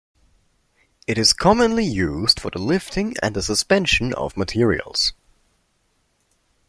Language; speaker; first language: English; non-native, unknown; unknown